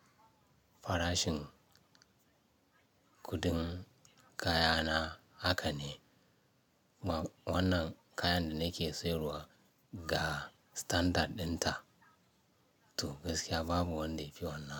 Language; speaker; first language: Hausa; non-native, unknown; Yoruba